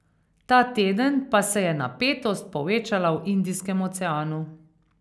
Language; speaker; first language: Slovenian; native; Slovenian